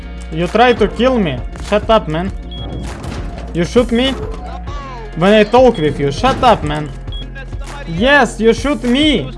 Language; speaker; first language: English; non-native, learner; Russian